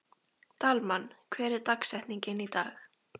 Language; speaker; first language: Icelandic; native; Icelandic